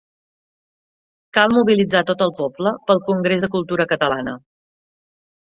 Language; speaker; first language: Catalan; native; Catalan